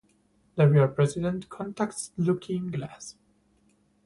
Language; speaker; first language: English; non-native, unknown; Spanish